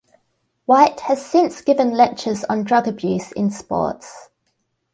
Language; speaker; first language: English; native; English